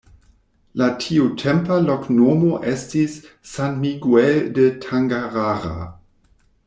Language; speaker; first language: Esperanto; non-native, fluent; German